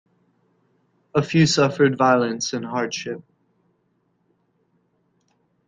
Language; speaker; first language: English; native; English